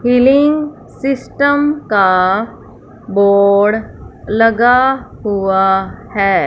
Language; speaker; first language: Hindi; non-native, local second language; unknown